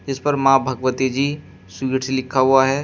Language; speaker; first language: Hindi; native; Hindi